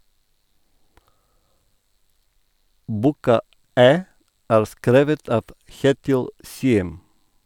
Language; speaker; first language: Norwegian; non-native, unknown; Bulgarian